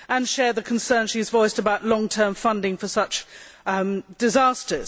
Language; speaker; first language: English; native; English